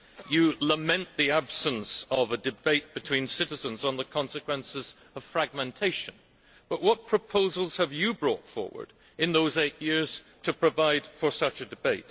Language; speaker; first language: English; native; English